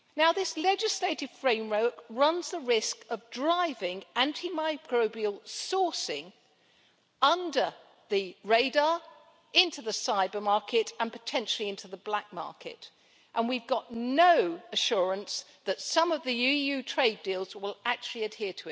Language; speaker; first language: English; native; English